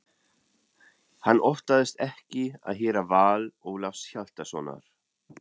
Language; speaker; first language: Icelandic; non-native, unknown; German